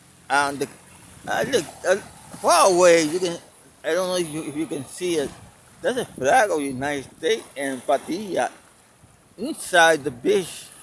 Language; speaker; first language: English; non-native, fluent; Spanish